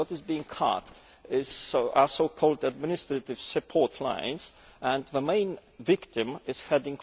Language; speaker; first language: English; non-native, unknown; Polish